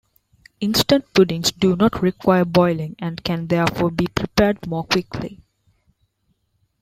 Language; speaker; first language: English; non-native, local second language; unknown